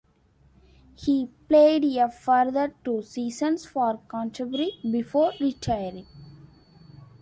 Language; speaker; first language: English; non-native, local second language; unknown